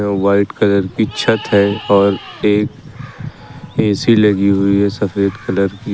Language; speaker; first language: Hindi; native; Hindi